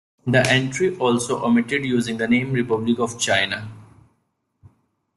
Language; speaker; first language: English; non-native, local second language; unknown